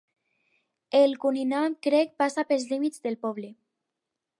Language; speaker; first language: Catalan; non-native, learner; Spanish